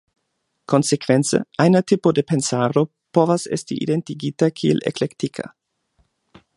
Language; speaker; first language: Esperanto; non-native, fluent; German